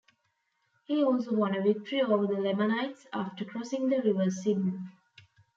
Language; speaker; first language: English; non-native, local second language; Tamil